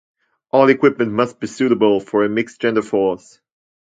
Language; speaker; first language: English; non-native, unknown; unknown